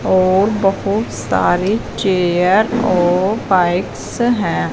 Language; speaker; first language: Hindi; non-native, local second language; Punjabi